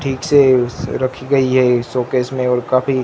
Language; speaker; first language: Hindi; non-native, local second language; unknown